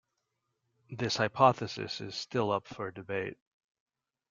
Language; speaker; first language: English; native; English